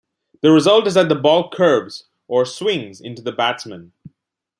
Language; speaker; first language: English; non-native, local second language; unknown